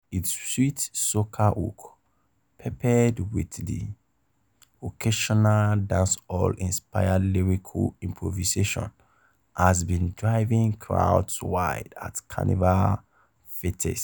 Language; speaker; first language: English; non-native, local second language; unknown